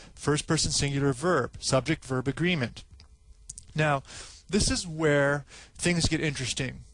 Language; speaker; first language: English; native; English